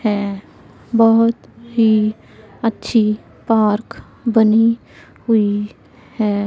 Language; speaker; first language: Hindi; non-native, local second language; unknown